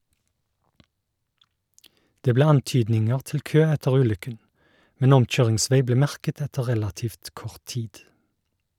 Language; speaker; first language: Norwegian; native; Norwegian